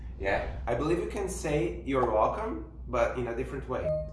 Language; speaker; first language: English; non-native, fluent; Portuguese